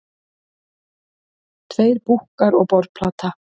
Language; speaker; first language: Icelandic; native; Icelandic